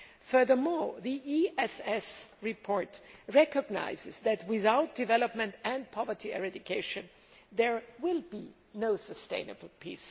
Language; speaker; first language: English; non-native, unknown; German